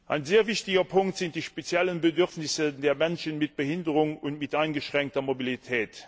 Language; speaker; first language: German; non-native, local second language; Luxembourgish